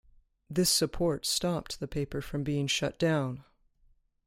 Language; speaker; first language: English; native; English